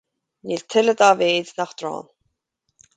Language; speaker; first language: Irish; native; Irish